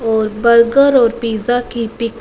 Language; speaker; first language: Hindi; non-native, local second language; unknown